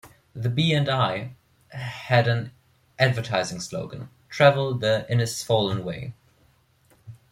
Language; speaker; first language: English; non-native, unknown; German